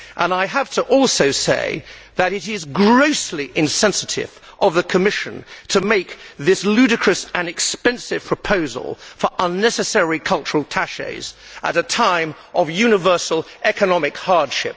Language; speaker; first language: English; native; English